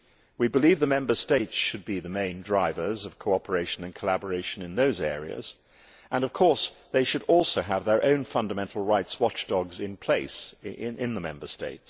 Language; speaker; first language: English; native; English